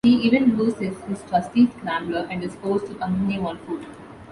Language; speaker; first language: English; non-native, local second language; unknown